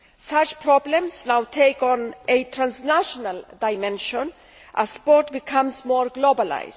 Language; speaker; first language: English; non-native, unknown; Greek